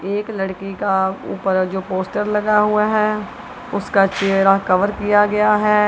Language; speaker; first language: Hindi; non-native, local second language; Punjabi